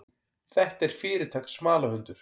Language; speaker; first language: Icelandic; native; Icelandic